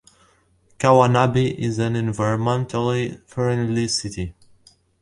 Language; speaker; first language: English; native; English